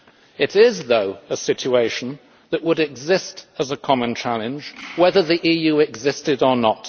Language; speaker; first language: English; native; English